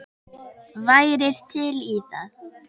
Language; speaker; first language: Icelandic; native; Icelandic